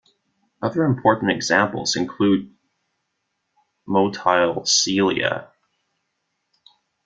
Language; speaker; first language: English; non-native, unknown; German